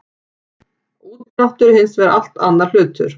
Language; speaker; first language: Icelandic; native; Icelandic